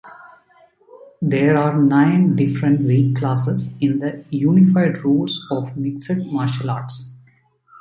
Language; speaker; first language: English; non-native, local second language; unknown